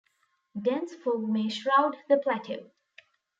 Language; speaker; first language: English; non-native, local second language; Tamil